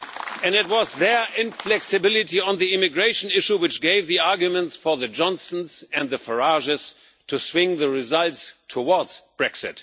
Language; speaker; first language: English; non-native, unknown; German